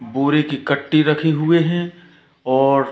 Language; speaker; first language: Hindi; native; Hindi